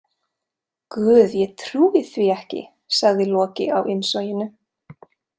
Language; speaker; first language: Icelandic; non-native, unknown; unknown